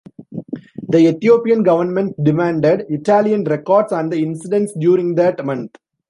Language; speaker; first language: English; non-native, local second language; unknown